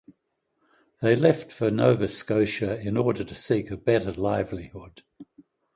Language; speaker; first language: English; native; English